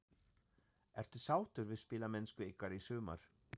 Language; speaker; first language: Icelandic; non-native, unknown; German